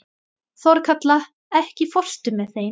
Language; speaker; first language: Icelandic; non-native, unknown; Thai